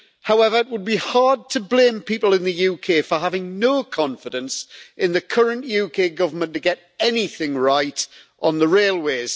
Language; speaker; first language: English; native; English